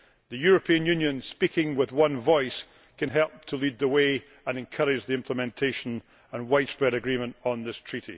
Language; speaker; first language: English; native; English